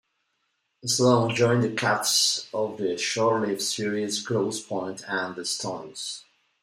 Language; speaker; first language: English; non-native, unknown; Spanish